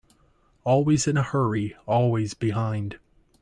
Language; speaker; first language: English; native; English